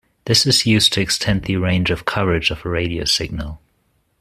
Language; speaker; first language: English; non-native, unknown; German